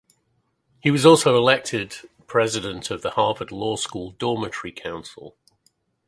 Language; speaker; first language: English; native; English